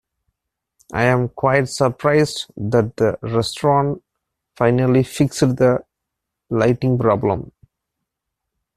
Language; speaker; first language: English; non-native, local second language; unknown